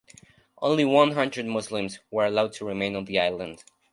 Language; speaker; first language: English; non-native, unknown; Spanish